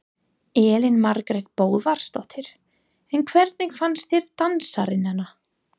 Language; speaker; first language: Icelandic; non-native, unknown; English